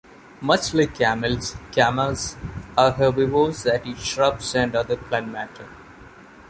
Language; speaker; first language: English; non-native, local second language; Malayalam